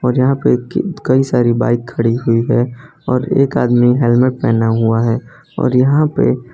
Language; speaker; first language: Hindi; non-native, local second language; Gujarati